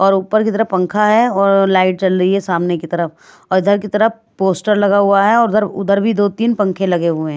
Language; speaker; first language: Hindi; non-native, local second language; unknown